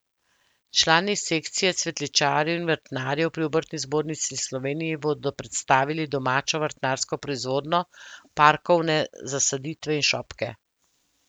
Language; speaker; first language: Slovenian; native; Slovenian